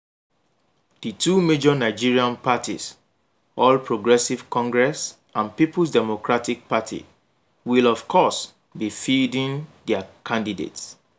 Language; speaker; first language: English; non-native, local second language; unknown